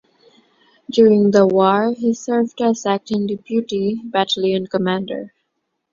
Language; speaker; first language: English; non-native, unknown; Bangla